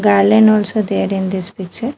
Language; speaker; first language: English; non-native, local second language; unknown